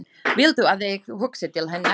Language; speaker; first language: Icelandic; non-native, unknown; Slovak